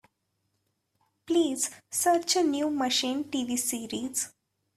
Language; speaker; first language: English; non-native, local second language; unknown